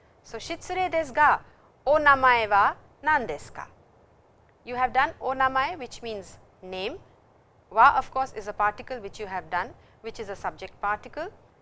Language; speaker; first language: English; non-native, local second language; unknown